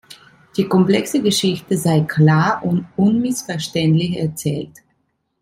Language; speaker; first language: German; non-native, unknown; Italian